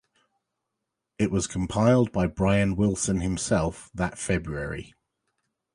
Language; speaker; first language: English; native; English